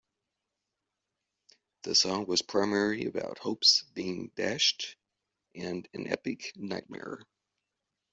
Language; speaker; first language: English; native; English